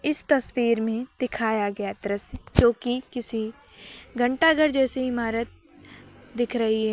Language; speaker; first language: Hindi; native; Hindi